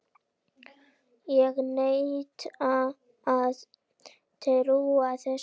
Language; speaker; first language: Icelandic; native; Icelandic